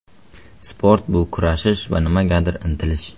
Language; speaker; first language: Uzbek; native; Uzbek